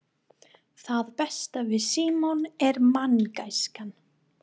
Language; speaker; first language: Icelandic; non-native, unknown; English